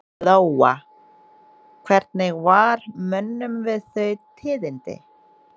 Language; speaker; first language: Icelandic; non-native, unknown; Indonesian